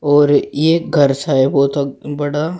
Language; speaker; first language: Hindi; native; Hindi